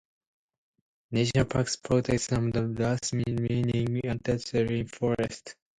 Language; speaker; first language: English; non-native, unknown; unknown